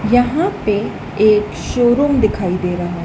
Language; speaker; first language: Hindi; native; Hindi